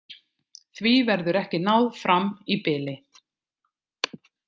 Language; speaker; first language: Icelandic; native; Icelandic